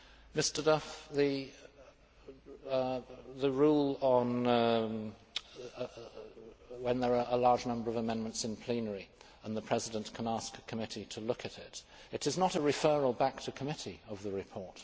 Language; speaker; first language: English; native; English